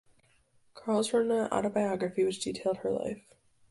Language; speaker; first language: English; native; English